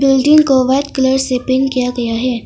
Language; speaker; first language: Hindi; non-native, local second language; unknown